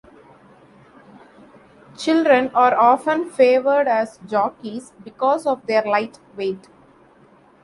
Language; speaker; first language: English; non-native, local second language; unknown